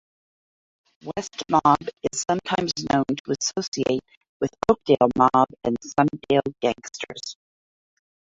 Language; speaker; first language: English; native; English